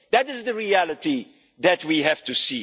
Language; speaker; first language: English; non-native, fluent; Dutch